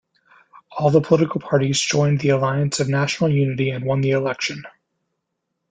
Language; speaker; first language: English; native; English